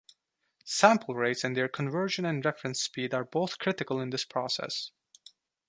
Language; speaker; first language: English; non-native, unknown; Turkish